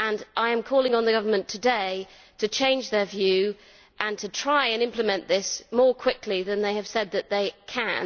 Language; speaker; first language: English; native; English